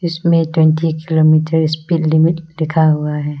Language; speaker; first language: Hindi; non-native, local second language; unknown